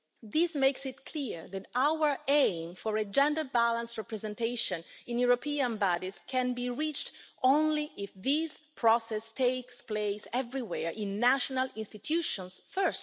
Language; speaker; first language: English; non-native, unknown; Italian